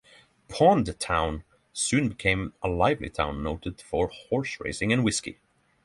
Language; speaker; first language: English; non-native, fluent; Norwegian